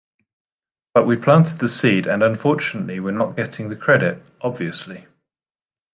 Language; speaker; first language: English; native; English